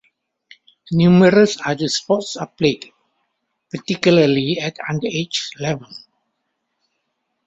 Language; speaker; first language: English; non-native, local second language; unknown